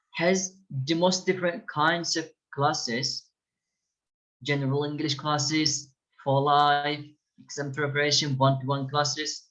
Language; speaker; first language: English; non-native, fluent; Turkish